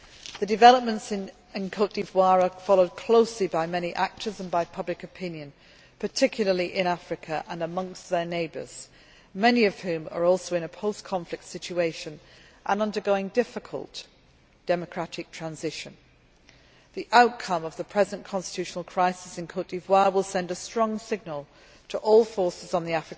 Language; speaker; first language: English; native; English